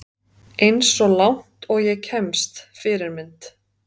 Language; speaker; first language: Icelandic; native; Icelandic